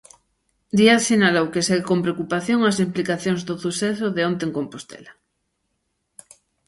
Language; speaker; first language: Galician; native; Galician